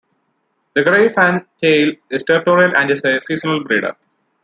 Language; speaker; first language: English; non-native, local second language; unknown